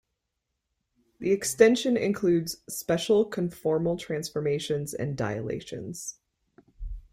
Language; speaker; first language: English; native; English